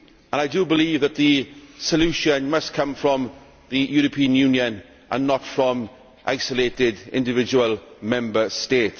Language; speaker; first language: English; native; English